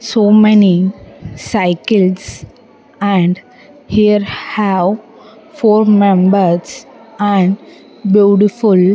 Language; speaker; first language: English; non-native, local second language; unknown